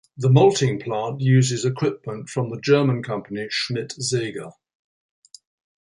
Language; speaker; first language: English; native; English